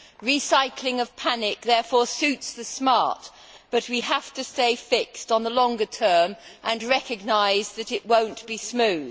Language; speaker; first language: English; native; English